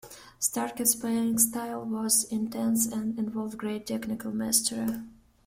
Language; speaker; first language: English; non-native, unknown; Russian